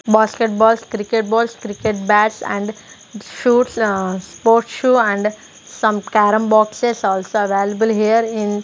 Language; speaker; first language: English; non-native, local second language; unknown